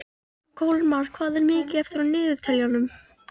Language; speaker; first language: Icelandic; native; Icelandic